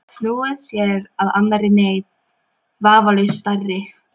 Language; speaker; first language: Icelandic; non-native, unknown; Polish